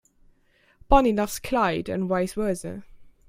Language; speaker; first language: English; non-native, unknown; German